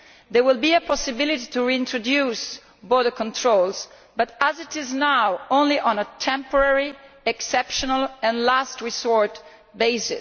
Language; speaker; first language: English; non-native, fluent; Italian